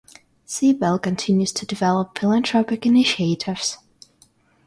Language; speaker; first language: English; non-native, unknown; Russian